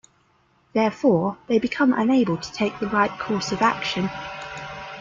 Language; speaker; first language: English; native; English